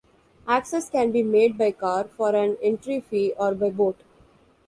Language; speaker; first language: English; non-native, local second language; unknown